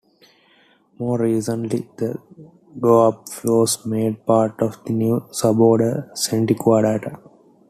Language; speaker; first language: English; non-native, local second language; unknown